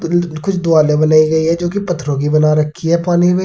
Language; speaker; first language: Hindi; native; Hindi